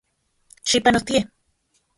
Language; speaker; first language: Central Puebla Nahuatl; non-native, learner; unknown